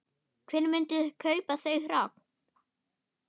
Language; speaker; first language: Icelandic; non-native, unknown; German